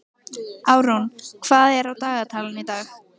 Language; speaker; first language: Icelandic; native; Icelandic